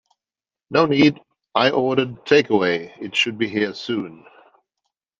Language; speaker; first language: English; native; English